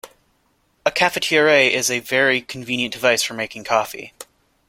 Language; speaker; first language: English; native; English